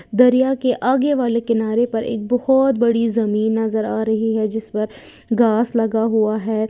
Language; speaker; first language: Hindi; native; Hindi